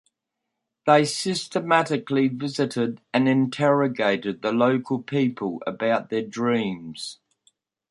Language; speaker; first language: English; native; English